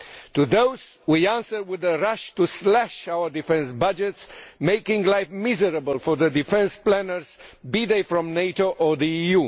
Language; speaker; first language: English; non-native, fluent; Romanian